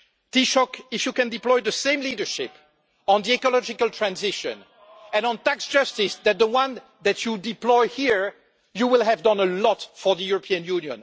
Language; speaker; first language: English; non-native, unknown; French